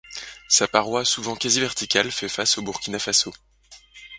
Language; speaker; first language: French; native; French